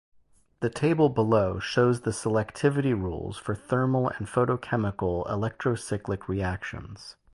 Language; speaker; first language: English; native; English